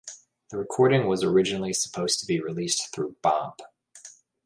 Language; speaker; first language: English; native; English